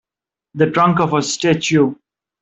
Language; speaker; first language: English; non-native, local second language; Urdu